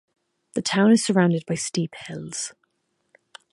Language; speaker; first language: English; native; English